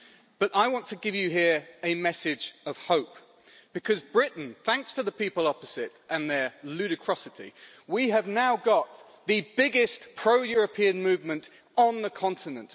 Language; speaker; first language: English; native; English